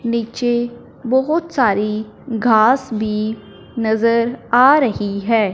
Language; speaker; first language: Hindi; non-native, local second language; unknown